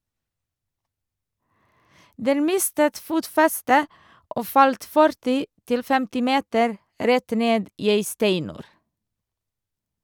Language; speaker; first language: Norwegian; non-native, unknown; Serbian